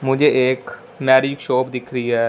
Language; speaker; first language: Hindi; non-native, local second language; Punjabi